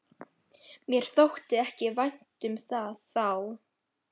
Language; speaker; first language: Icelandic; non-native, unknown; Polish